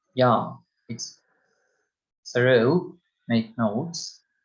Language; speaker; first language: English; non-native, fluent; Turkish